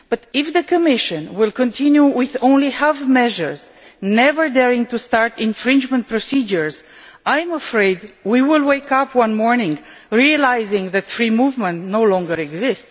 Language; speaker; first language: English; non-native, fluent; Romanian